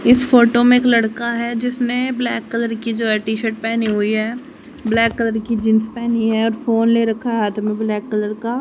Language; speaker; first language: Hindi; native; Hindi